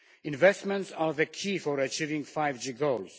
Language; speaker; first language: English; non-native, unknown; Polish